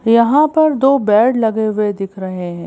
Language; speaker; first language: Hindi; native; Hindi